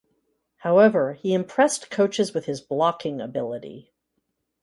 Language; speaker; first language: English; native; English